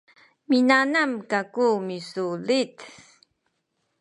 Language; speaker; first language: Sakizaya; non-native, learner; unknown